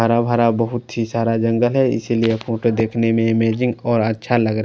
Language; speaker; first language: Hindi; non-native, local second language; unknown